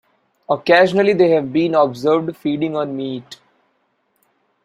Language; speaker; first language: English; non-native, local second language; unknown